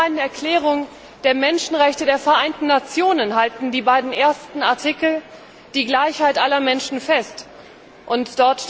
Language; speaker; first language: German; native; German